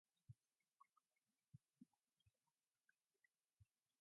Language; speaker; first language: English; non-native, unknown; Mongolian